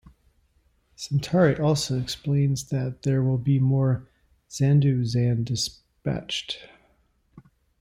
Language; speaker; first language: English; native; English